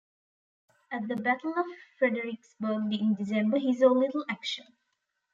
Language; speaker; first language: English; non-native, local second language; Tamil